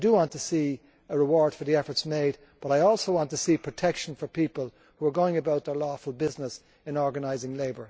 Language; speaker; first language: English; native; English